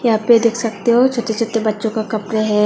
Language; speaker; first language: Hindi; non-native, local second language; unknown